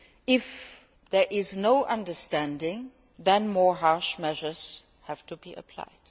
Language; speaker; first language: English; non-native, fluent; Luxembourgish